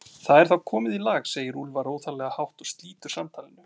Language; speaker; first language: Icelandic; native; Icelandic